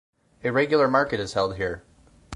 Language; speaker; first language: English; native; English